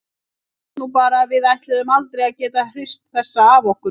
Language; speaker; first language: Icelandic; native; Icelandic